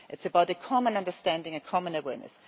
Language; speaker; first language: English; non-native, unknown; German